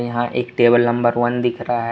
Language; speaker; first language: Hindi; non-native, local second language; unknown